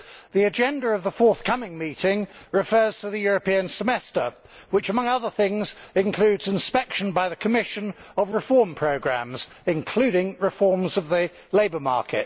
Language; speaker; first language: English; native; English